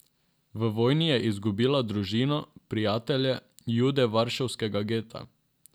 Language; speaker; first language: Slovenian; non-native, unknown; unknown